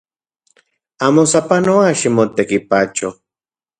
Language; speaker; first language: Central Puebla Nahuatl; non-native, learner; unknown